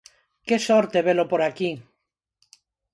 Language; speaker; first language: Galician; non-native, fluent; Spanish